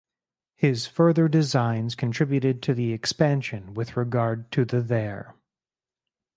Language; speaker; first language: English; native; English